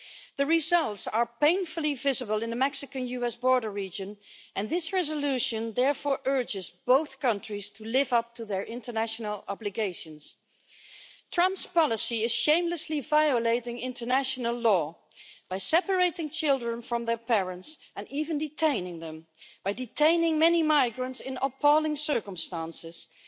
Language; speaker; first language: English; non-native, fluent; Dutch